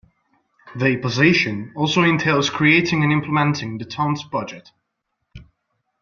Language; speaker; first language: English; non-native, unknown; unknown